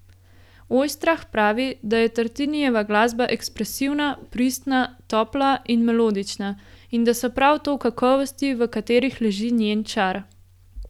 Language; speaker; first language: Slovenian; native; Slovenian